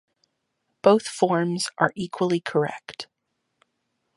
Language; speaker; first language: English; native; English